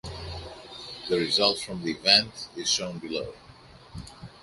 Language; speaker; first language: English; non-native, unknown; Greek